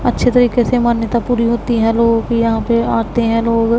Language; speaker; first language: Hindi; non-native, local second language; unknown